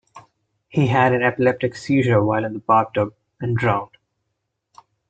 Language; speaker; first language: English; non-native, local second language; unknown